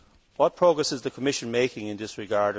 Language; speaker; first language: English; native; English